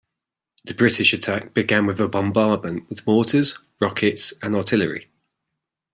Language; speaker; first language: English; native; English